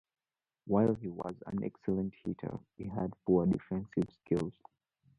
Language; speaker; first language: English; native; English